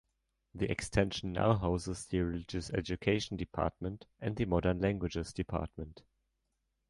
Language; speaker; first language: English; non-native, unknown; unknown